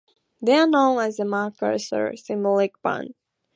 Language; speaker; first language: English; native; English